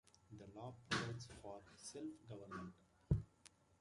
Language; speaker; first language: English; native; English